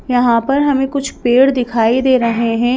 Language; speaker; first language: Hindi; native; Hindi